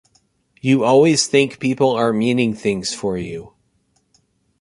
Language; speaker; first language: English; native; English